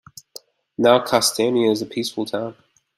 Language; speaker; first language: English; native; English